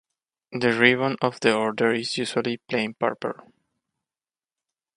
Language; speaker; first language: English; native; English